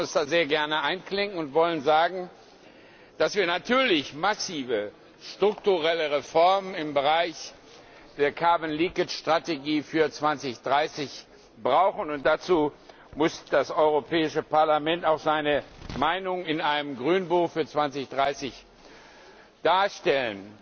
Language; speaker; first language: German; non-native, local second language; Luxembourgish